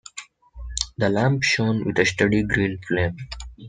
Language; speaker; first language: English; non-native, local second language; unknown